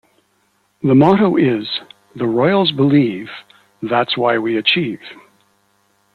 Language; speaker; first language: English; native; English